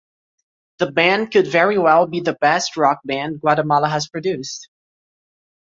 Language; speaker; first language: English; non-native, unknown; Portuguese